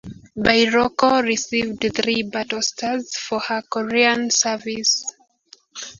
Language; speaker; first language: English; native; English